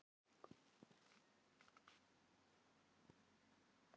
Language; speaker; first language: Icelandic; non-native, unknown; Filipino